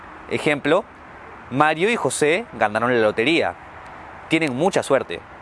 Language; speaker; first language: Spanish; native; Spanish